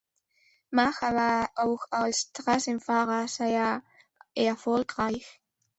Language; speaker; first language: German; non-native, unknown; Spanish